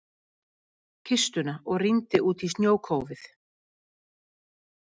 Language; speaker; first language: Icelandic; native; Icelandic